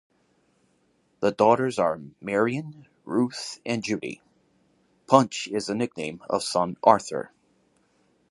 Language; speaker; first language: English; native; English